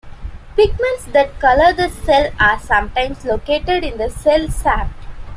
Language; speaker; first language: English; non-native, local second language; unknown